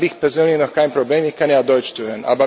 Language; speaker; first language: German; non-native, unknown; Slovak